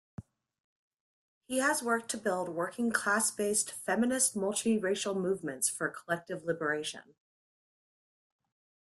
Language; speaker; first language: English; native; English